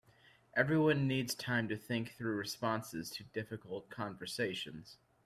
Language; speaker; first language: English; native; English